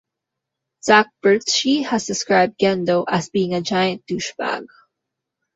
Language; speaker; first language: English; non-native, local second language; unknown